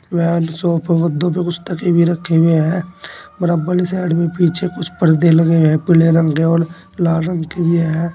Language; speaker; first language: Hindi; native; Hindi